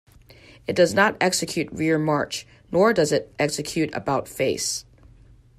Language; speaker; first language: English; native; English